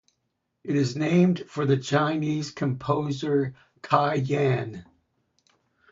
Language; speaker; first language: English; native; English